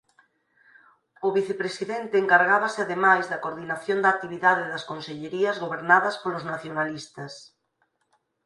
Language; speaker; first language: Galician; native; Galician